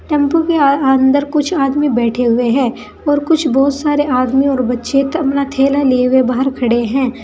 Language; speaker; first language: Hindi; native; Hindi